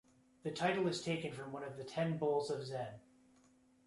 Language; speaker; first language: English; native; English